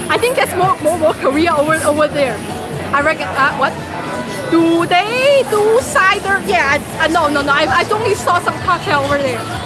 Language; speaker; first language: English; non-native, fluent; Chinese